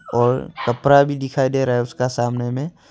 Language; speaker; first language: Hindi; non-native, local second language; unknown